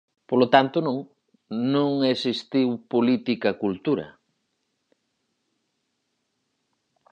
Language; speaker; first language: Galician; native; Galician